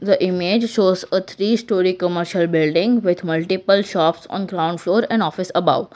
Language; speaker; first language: English; non-native, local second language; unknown